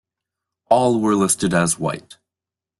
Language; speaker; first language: English; native; English